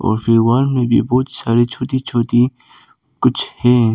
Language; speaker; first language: Hindi; non-native, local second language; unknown